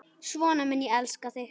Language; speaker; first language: Icelandic; native; Icelandic